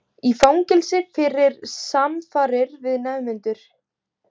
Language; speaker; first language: Icelandic; native; Icelandic